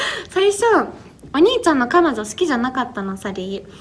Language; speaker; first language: Japanese; early bilingual, heritage; Japanese